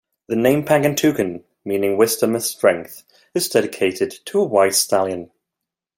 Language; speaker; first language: English; non-native, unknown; Swedish